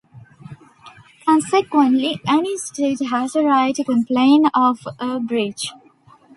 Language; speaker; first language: English; non-native, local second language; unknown